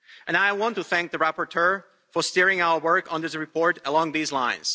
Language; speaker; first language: English; non-native, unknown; Slovak